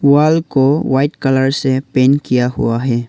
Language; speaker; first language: Hindi; non-native, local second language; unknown